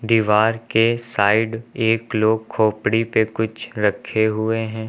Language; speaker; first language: Hindi; native; Hindi